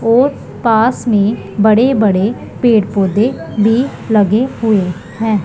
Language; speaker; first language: Hindi; non-native, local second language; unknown